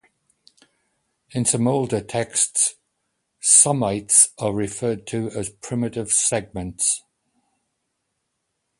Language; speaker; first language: English; native; English